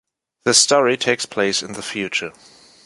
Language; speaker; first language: English; non-native, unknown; German